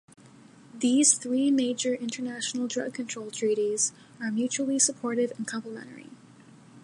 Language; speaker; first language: English; native; English